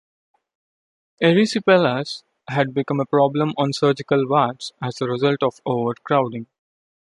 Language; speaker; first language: English; non-native, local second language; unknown